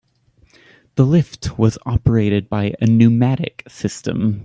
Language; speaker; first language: English; native; English